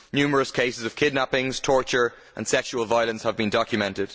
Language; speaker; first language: English; native; English